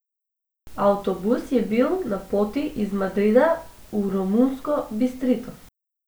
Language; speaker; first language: Slovenian; non-native, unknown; Macedonian